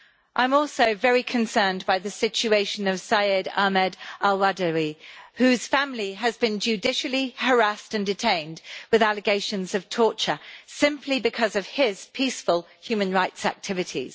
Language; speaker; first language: English; native; English